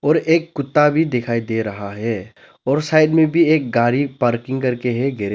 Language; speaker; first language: Hindi; non-native, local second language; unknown